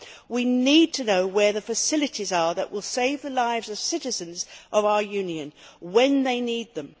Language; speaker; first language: English; native; English